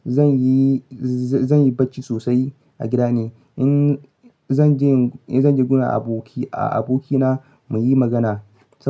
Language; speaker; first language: Hausa; non-native, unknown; Yoruba